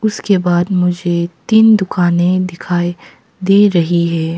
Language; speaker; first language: Hindi; non-native, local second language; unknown